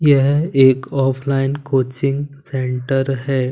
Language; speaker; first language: Hindi; non-native, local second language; Punjabi